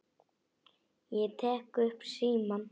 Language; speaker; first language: Icelandic; non-native, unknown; Polish